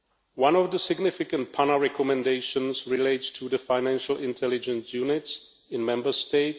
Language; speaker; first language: English; non-native, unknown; Czech